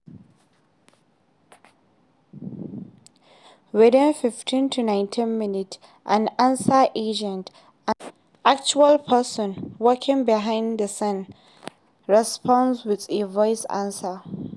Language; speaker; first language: English; non-native, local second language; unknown